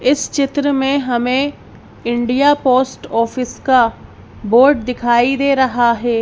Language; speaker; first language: Hindi; native; Hindi